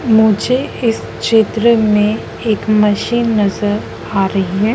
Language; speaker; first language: Hindi; native; Hindi